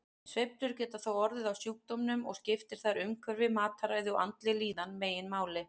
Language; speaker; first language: Icelandic; native; Icelandic